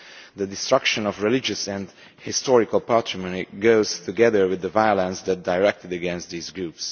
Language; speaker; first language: English; non-native, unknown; Romanian